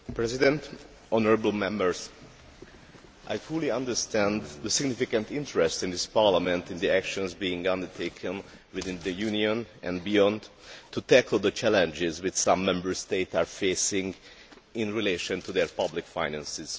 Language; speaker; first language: English; non-native, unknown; Hungarian